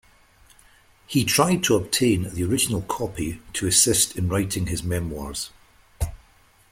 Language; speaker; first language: English; native; English